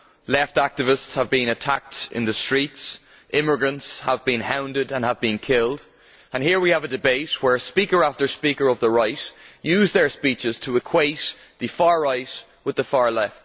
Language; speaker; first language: English; native; English